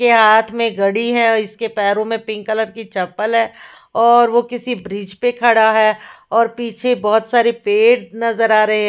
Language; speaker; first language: Hindi; non-native, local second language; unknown